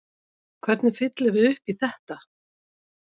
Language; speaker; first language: Icelandic; native; Icelandic